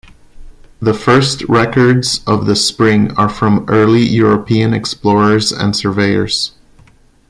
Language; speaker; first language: English; non-native, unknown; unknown